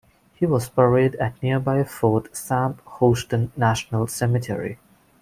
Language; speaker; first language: English; non-native, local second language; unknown